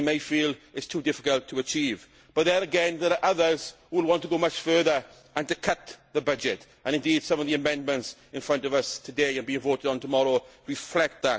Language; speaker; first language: English; native; English